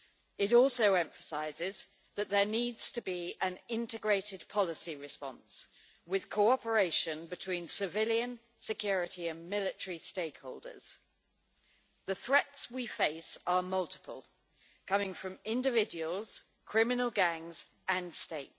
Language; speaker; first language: English; native; English